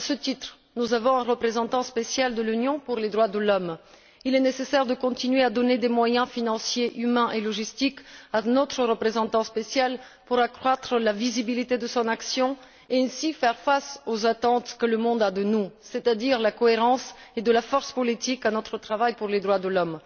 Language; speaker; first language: French; non-native, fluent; Bulgarian